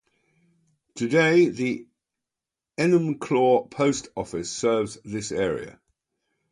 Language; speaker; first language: English; native; English